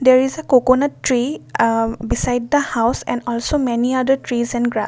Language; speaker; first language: English; non-native, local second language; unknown